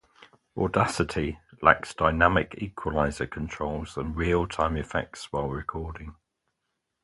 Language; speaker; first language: English; native; English